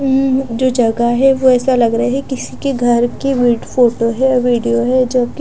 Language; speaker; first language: Hindi; non-native, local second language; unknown